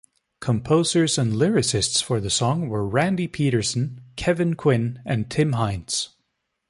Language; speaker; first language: English; native; English